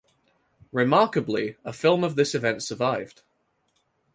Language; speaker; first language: English; native; English